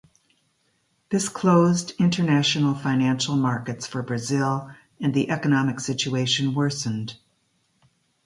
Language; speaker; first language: English; native; English